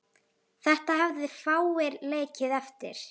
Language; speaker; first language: Icelandic; native; Icelandic